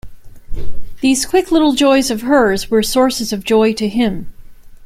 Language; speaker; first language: English; native; English